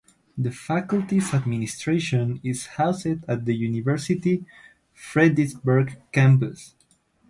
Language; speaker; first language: English; native; English